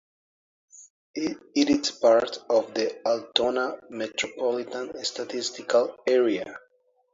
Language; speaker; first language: English; native; English